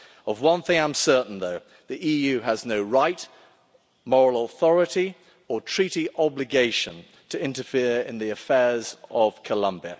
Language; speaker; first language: English; native; English